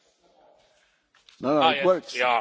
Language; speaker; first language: English; native; English